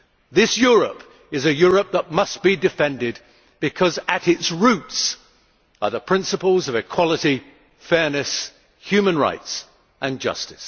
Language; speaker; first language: English; native; English